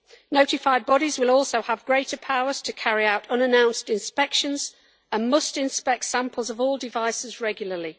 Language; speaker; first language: English; native; English